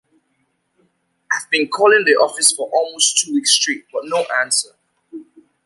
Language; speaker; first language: English; native; English